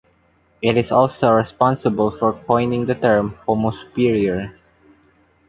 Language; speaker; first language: English; non-native, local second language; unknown